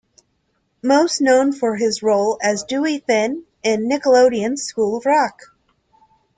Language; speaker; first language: English; native; English